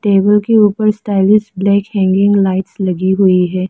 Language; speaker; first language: Hindi; non-native, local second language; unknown